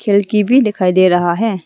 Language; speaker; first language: Hindi; non-native, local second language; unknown